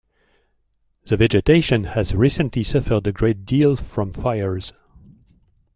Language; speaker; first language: English; non-native, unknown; French